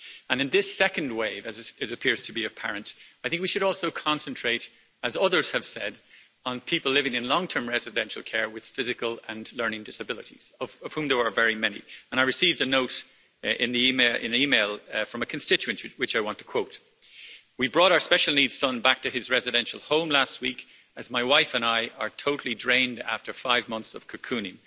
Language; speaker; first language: English; native; English